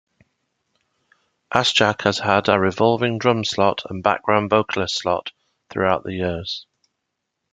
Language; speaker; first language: English; native; English